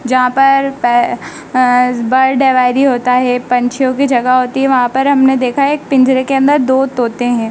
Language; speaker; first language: Hindi; native; Hindi